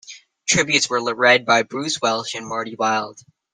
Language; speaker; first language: English; native; English